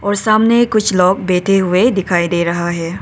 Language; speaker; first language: Hindi; non-native, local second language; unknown